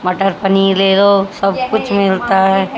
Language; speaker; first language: Hindi; native; Hindi